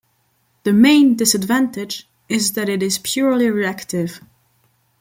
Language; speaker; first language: English; non-native, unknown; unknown